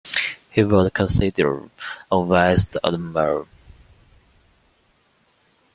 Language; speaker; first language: English; non-native, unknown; Chinese